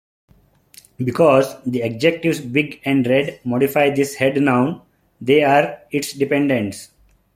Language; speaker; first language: English; non-native, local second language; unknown